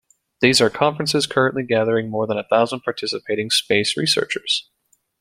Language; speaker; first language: English; native; English